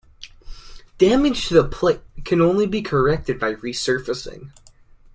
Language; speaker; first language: English; native; English